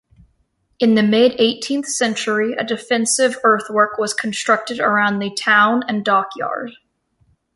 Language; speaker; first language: English; native; English